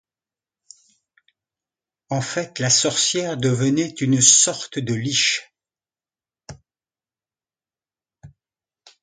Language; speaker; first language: French; non-native, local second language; Arabic